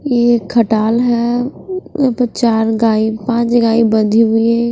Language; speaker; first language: Hindi; non-native, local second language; Punjabi